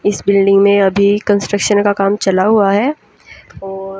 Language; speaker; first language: Hindi; native; Hindi